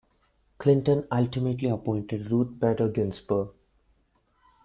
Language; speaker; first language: English; non-native, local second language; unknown